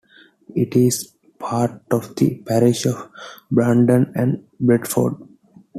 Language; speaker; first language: English; non-native, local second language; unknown